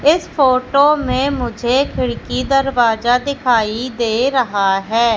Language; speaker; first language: Hindi; native; Hindi